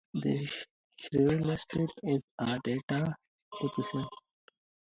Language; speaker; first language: English; native; English